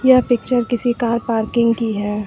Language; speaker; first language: Hindi; native; Hindi